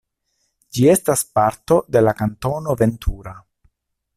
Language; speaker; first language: Esperanto; non-native, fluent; Italian